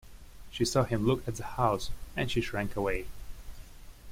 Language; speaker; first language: English; non-native, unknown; Russian